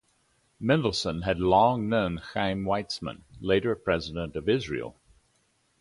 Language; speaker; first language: English; native; English